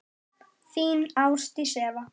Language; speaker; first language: Icelandic; native; Icelandic